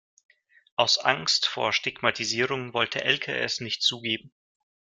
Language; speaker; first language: German; non-native, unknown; Russian